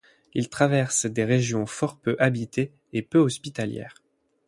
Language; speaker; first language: French; native; French